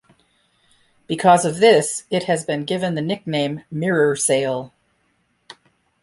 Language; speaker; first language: English; native; English